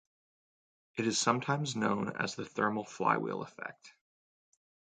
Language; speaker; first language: English; native; English